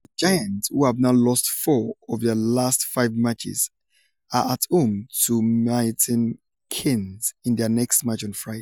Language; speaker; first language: English; non-native, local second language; Yoruba